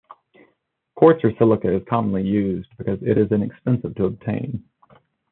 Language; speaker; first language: English; native; English